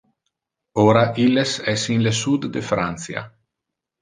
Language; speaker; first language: Interlingua; non-native, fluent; Italian